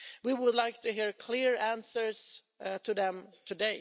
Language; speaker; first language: English; non-native, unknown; Swedish